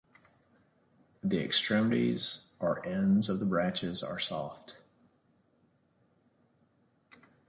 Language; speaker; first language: English; native; English